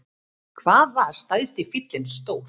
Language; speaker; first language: Icelandic; native; Icelandic